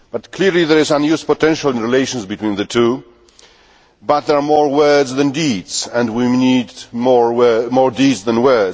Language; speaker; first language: English; non-native, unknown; Polish